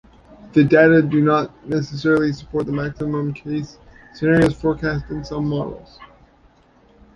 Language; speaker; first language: English; native; English